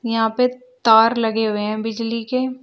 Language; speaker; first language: Hindi; native; Hindi